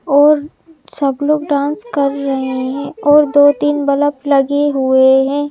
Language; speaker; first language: Hindi; native; Hindi